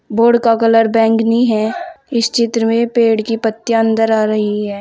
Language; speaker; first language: Hindi; native; Hindi